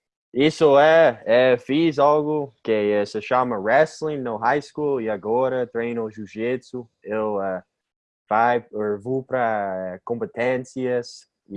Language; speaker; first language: Portuguese; non-native, learner; English